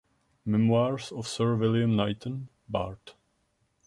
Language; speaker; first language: English; non-native, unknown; Czech